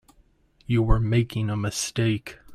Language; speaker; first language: English; native; English